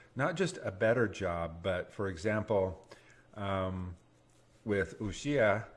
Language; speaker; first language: English; native; English